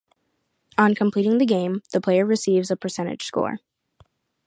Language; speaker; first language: English; native; English